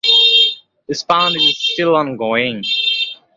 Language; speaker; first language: English; non-native, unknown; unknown